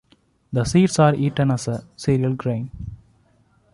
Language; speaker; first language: English; non-native, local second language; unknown